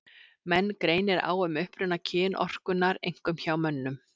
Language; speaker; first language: Icelandic; native; Icelandic